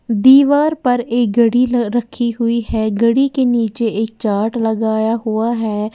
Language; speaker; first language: Hindi; native; Hindi